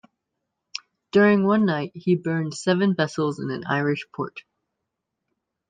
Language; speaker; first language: English; native; English